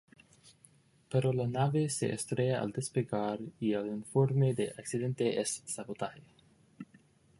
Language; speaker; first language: Spanish; non-native, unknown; English